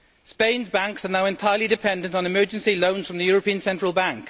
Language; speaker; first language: English; native; English